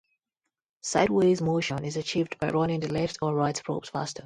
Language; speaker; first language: English; non-native, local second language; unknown